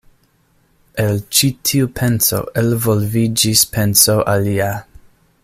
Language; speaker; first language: Esperanto; non-native, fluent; English